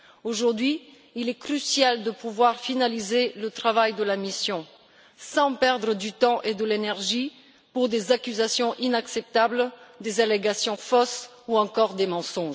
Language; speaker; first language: French; non-native, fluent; Bulgarian